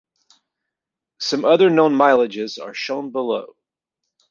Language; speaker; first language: English; native; English